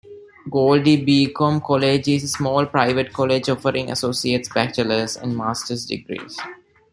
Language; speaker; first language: English; non-native, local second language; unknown